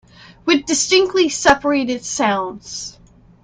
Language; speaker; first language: English; native; English